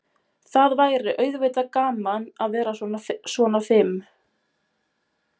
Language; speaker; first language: Icelandic; non-native, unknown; Polish